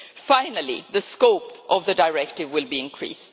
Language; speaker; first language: English; non-native, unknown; Swedish